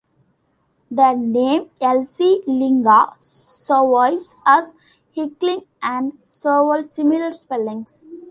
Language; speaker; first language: English; non-native, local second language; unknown